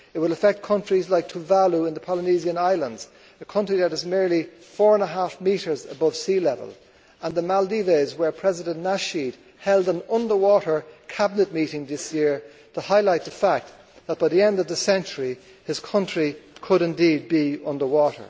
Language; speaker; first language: English; native; English